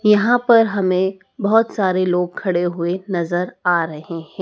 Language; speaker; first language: Hindi; native; Hindi